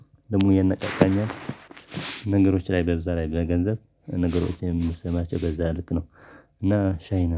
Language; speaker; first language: Amharic; non-native, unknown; Tigrinya